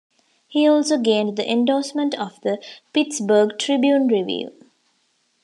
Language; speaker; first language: English; non-native, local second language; Tamil